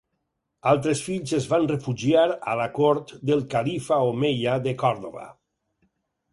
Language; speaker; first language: Catalan; native; Catalan